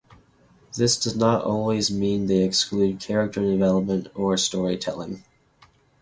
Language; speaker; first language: English; native; English